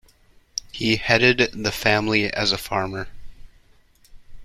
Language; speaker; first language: English; native; English